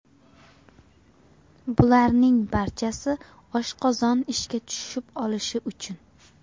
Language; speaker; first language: Uzbek; native; Uzbek